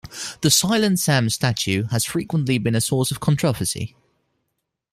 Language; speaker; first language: English; non-native, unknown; Dutch